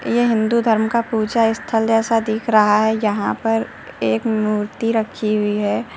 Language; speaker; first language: Hindi; native; Hindi